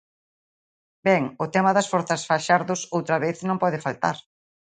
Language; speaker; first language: Galician; native; Galician